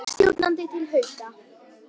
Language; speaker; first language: Icelandic; native; Icelandic